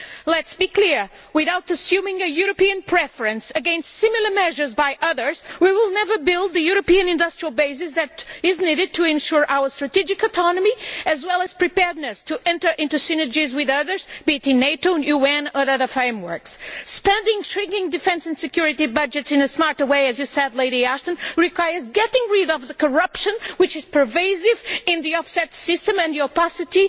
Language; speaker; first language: English; non-native, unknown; Portuguese